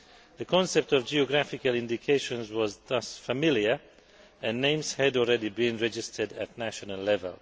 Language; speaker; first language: English; non-native, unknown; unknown